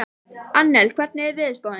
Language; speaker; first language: Icelandic; native; Icelandic